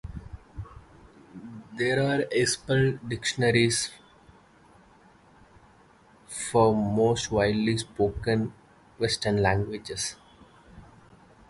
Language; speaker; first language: English; non-native, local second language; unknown